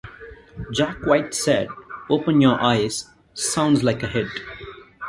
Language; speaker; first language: English; non-native, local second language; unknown